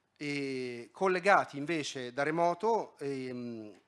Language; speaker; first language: Italian; native; Italian